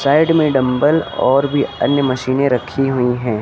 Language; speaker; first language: Hindi; native; Hindi